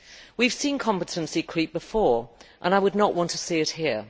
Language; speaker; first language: English; native; English